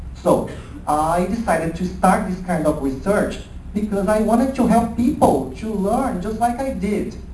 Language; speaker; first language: English; non-native, fluent; Portuguese